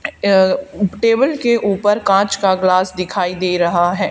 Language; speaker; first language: Hindi; native; Hindi